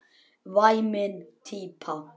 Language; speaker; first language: Icelandic; native; Icelandic